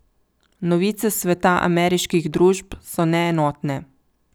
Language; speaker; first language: Slovenian; native; Slovenian